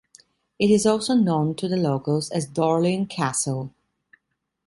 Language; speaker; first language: English; non-native, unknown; Italian